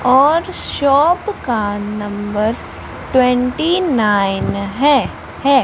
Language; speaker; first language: Hindi; native; Hindi